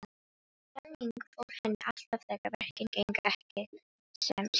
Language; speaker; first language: Icelandic; non-native, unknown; Filipino